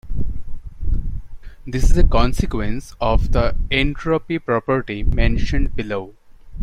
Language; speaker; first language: English; non-native, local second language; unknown